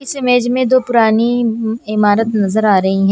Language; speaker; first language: Hindi; non-native, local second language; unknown